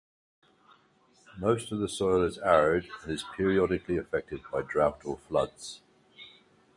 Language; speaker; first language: English; native; English